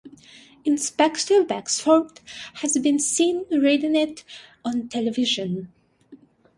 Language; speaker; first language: English; non-native, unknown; Russian